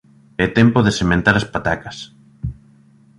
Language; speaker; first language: Galician; native; Galician